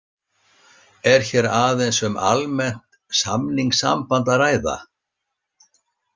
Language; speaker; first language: Icelandic; native; Icelandic